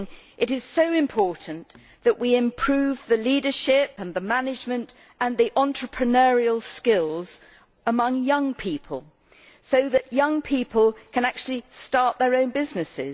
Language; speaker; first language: English; native; English